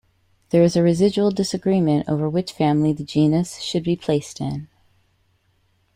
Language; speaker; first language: English; native; English